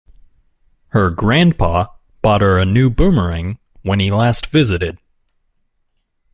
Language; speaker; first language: English; native; English